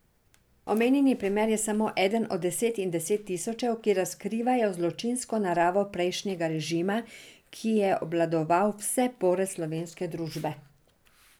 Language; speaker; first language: Slovenian; non-native, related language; Serbian